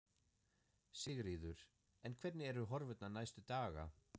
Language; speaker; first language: Icelandic; non-native, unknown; German